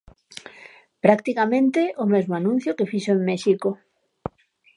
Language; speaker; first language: Galician; native; Galician